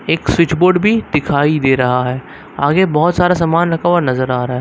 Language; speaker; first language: Hindi; native; Hindi